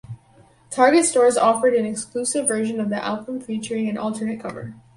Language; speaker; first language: English; native; English